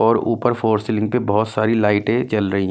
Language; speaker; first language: Hindi; native; Hindi